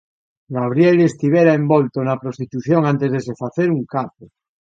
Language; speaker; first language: Galician; native; Galician